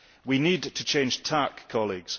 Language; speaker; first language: English; early bilingual, heritage; English